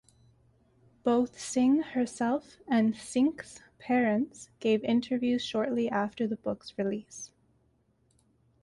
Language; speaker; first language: English; native; English